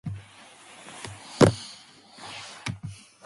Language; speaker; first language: English; non-native, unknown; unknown